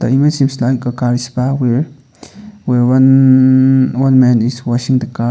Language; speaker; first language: English; non-native, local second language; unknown